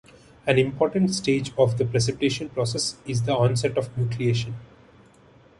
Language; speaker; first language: English; non-native, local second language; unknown